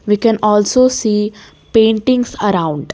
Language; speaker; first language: English; non-native, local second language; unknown